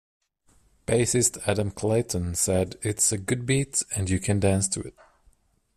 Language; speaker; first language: English; non-native, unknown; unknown